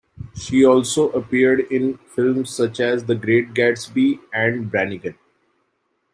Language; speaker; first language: English; non-native, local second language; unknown